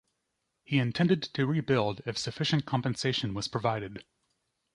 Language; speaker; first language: English; native; English